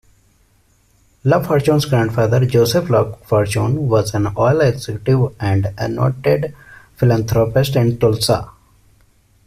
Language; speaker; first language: English; non-native, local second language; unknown